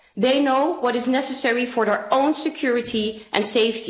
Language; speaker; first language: English; non-native, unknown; Dutch